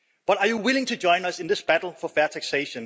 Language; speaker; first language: English; non-native, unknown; Danish